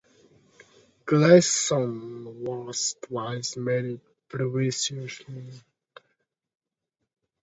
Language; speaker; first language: English; native; English